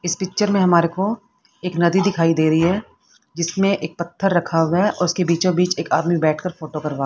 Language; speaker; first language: Hindi; native; Hindi